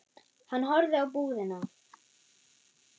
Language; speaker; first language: Icelandic; non-native, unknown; German